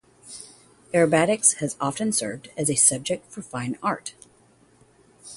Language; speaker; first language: English; native; English